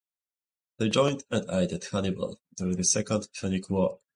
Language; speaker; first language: English; native; English